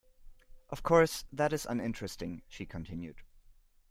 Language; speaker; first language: English; non-native, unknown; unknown